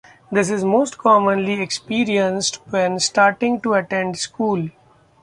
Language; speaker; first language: English; non-native, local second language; Marathi